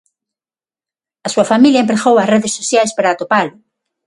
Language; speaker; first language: Galician; non-native, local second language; Spanish